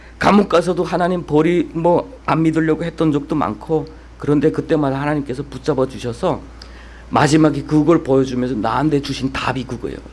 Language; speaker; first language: Korean; native; Korean